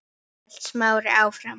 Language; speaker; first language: Icelandic; native; Icelandic